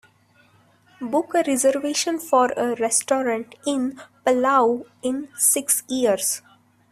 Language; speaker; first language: English; non-native, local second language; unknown